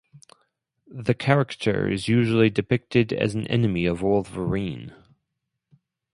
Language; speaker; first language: English; non-native, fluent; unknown